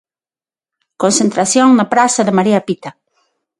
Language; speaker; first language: Galician; non-native, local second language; Spanish